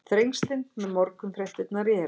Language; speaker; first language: Icelandic; native; Icelandic